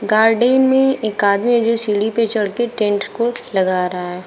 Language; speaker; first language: Hindi; native; Hindi